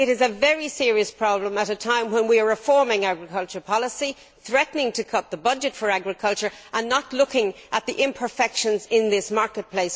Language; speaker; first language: English; native; English